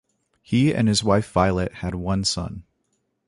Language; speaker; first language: English; native; English